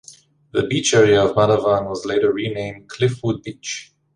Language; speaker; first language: English; native; English